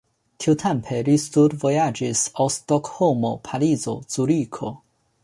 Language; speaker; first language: Esperanto; non-native, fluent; Chinese